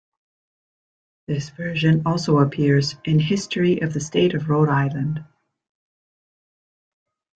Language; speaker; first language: English; native; English